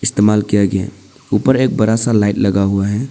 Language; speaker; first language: Hindi; non-native, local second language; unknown